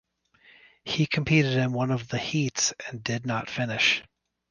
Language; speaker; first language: English; native; English